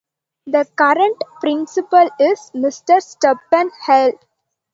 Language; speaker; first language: English; non-native, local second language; Tamil